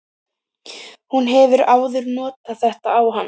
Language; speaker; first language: Icelandic; native; Icelandic